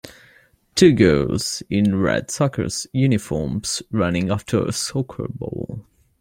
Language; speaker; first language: English; non-native, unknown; French